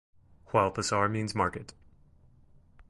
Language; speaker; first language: English; native; English